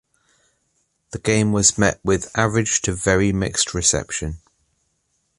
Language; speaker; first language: English; native; English